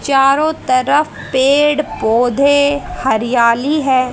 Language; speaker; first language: Hindi; native; Hindi